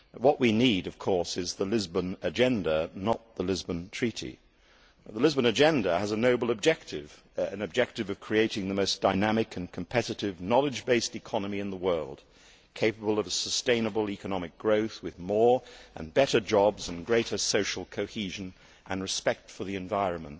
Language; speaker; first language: English; native; English